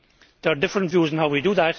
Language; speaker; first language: English; native; English